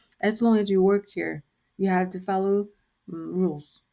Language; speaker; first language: English; non-native, fluent; Korean